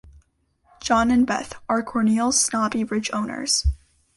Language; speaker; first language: English; native; English